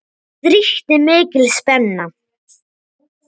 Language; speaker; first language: Icelandic; native; Icelandic